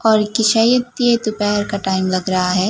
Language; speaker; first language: Hindi; non-native, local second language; Gujarati